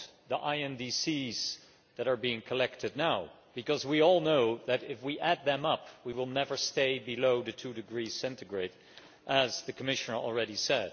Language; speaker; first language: English; non-native, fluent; Dutch